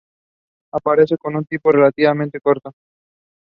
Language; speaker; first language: English; non-native, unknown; Spanish